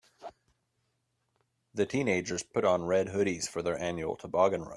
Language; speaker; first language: English; native; English